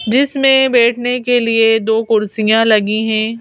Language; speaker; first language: Hindi; native; Hindi